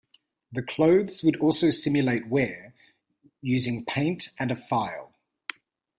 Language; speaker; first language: English; native; English